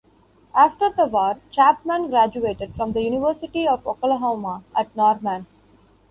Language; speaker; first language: English; non-native, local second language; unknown